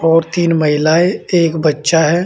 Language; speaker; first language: Hindi; native; Hindi